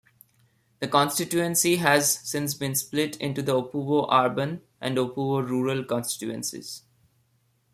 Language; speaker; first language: English; non-native, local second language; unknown